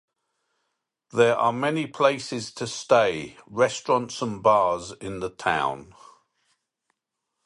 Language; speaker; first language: English; native; English